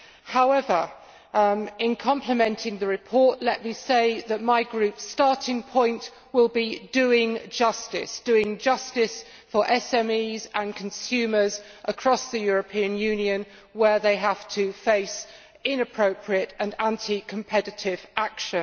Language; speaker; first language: English; native; English